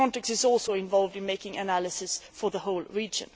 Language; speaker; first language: English; non-native, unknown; Swedish